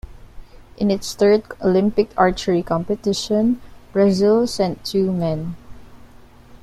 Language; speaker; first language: English; non-native, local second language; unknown